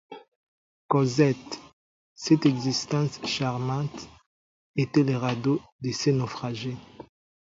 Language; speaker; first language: French; non-native, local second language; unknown